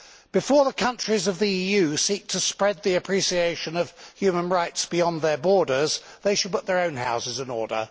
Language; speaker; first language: English; native; English